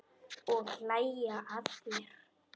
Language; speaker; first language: Icelandic; non-native, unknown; Polish